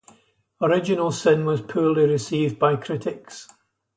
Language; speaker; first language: English; native; English